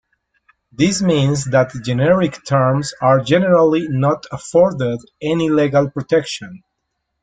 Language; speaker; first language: English; non-native, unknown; Spanish